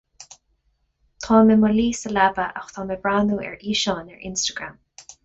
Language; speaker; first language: Irish; non-native, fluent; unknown